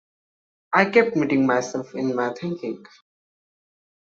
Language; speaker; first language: English; non-native, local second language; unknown